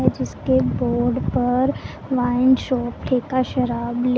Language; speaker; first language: Hindi; non-native, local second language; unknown